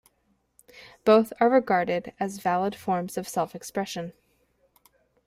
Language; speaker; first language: English; native; English